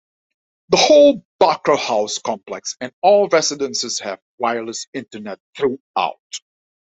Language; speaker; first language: English; non-native, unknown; Dutch